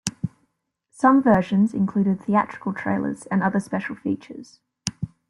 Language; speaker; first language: English; native; English